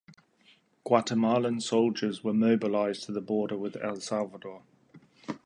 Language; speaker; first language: English; native; English